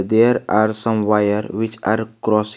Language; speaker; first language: English; non-native, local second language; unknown